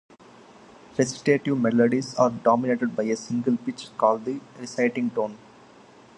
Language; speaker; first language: English; non-native, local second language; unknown